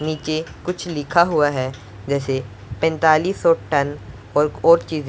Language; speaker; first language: Hindi; non-native, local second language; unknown